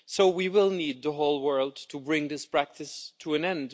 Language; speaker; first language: English; non-native, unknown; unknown